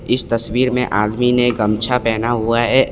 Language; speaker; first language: Hindi; non-native, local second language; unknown